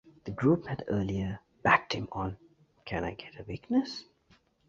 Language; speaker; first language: English; native; English